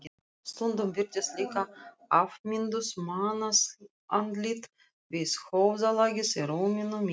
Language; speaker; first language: Icelandic; non-native, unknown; Russian